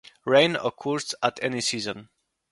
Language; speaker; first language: English; non-native, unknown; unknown